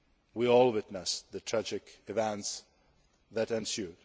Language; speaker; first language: English; non-native, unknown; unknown